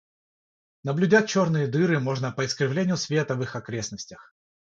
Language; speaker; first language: Russian; non-native, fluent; Georgian